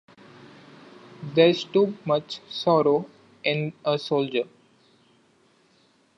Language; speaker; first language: English; non-native, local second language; Marathi